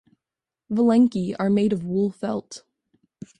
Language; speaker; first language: English; native; English